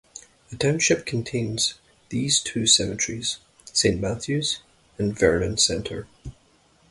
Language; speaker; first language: English; native; English